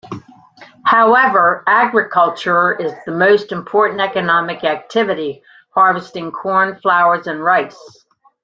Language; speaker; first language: English; native; English